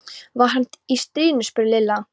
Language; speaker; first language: Icelandic; non-native, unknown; Polish